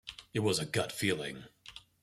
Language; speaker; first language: English; native; English